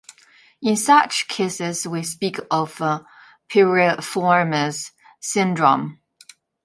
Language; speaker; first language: English; non-native, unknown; Chinese